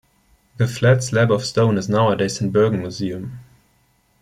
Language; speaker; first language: English; non-native, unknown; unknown